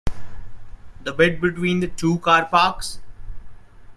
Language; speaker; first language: English; non-native, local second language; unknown